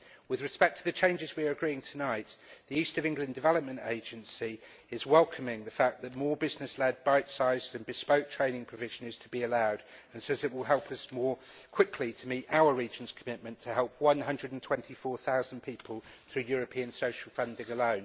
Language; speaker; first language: English; native; English